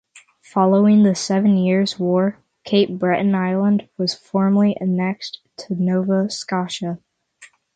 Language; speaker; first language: English; native; English